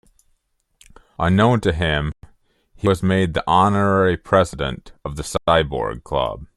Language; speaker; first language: English; native; English